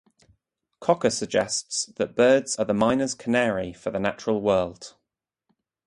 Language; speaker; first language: English; native; English